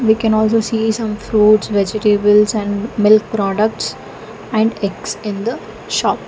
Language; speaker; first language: English; non-native, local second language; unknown